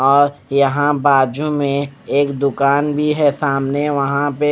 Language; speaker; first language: Hindi; non-native, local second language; Punjabi